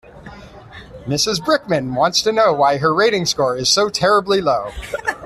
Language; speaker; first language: English; native; English